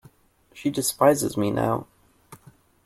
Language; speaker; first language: English; native; English